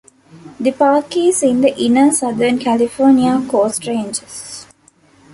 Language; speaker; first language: English; non-native, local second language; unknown